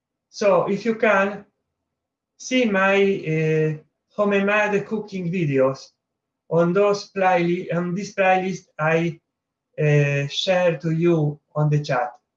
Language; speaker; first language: English; non-native, learner; Italian